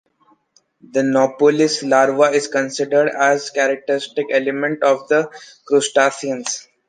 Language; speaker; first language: English; non-native, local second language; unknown